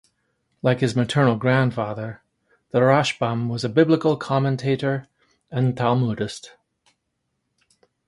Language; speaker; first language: English; native; English